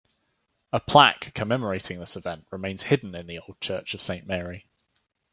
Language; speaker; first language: English; native; English